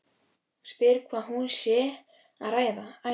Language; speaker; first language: Icelandic; native; Icelandic